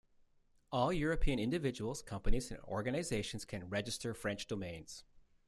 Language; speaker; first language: English; native; English